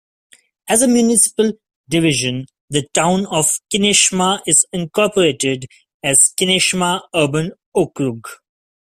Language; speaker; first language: English; non-native, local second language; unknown